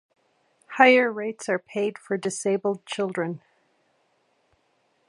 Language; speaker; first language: English; native; English